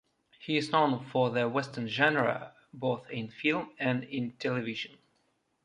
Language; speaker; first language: English; non-native, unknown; Russian